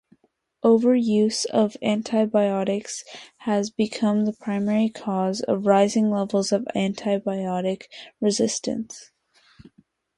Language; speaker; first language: English; native; English